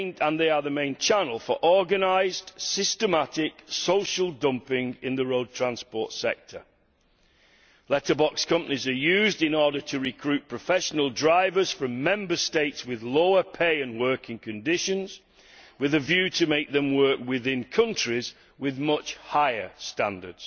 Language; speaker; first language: English; native; English